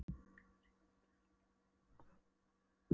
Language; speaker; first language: Icelandic; non-native, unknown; Polish